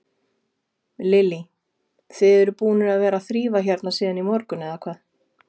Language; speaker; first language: Icelandic; native; Icelandic